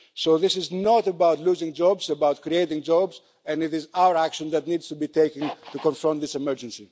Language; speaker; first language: English; non-native, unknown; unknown